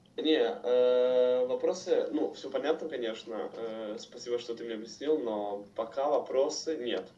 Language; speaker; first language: Russian; non-native, fluent; Italian